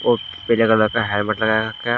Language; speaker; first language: Hindi; native; Hindi